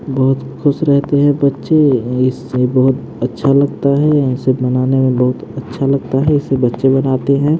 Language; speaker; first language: Hindi; native; Hindi